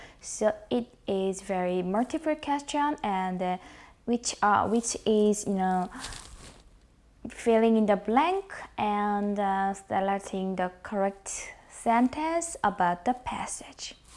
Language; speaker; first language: English; non-native, fluent; Korean